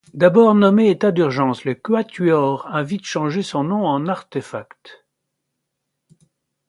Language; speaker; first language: French; native; French